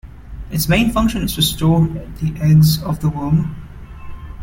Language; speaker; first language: English; non-native, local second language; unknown